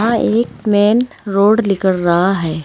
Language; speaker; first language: Hindi; native; Hindi